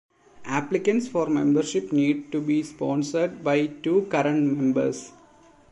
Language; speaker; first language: English; non-native, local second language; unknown